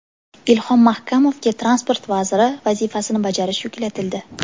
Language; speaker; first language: Uzbek; native; Uzbek